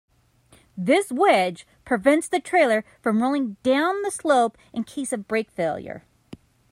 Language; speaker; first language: English; native; English